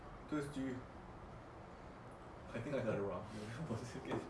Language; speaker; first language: English; early bilingual, other home language; Korean